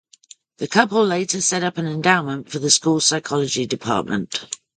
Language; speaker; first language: English; native; English